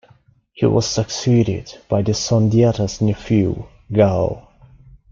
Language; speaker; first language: English; non-native, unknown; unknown